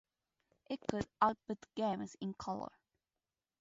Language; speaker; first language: English; non-native, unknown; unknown